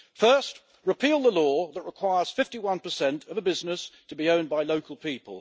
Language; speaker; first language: English; native; English